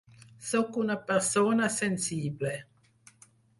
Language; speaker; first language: Catalan; non-native, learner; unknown